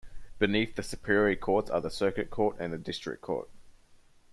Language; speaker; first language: English; native; English